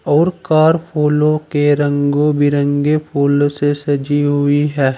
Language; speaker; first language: Hindi; native; Hindi